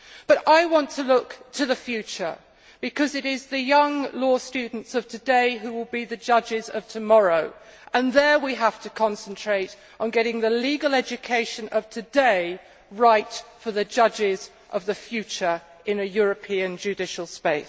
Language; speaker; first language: English; native; English